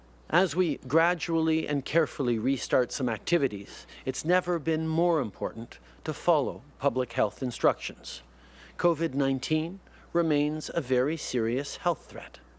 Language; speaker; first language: English; early bilingual, other home language; French